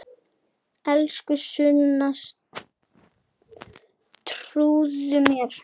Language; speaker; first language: Icelandic; native; Icelandic